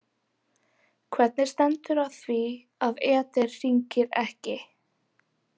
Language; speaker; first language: Icelandic; native; Icelandic